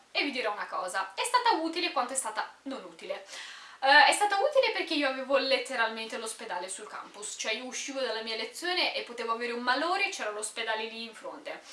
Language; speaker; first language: Italian; native; Italian